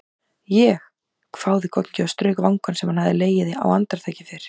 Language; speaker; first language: Icelandic; native; Icelandic